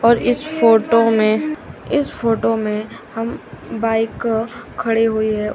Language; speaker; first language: Hindi; native; Hindi